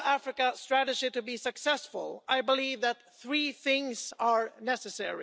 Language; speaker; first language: English; non-native, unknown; Swedish